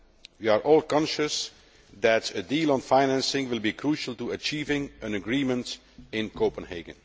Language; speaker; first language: English; non-native, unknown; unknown